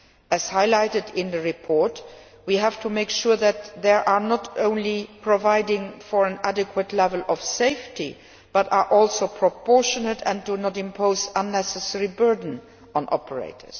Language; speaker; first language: English; non-native, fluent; Luxembourgish